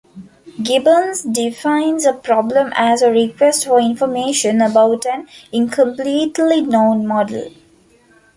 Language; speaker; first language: English; non-native, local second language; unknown